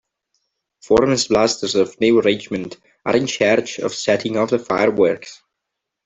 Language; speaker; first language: English; non-native, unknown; Catalan